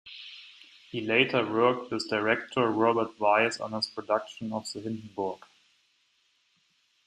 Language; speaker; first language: English; non-native, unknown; German